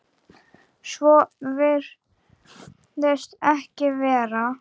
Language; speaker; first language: Icelandic; native; Icelandic